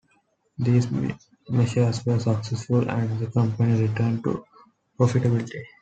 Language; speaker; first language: English; non-native, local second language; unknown